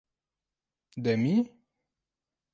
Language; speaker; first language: Esperanto; non-native, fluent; French